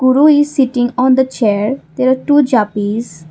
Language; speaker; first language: English; non-native, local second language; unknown